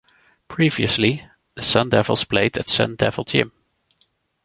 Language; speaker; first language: English; non-native, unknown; Dutch